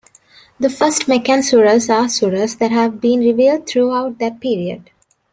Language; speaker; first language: English; non-native, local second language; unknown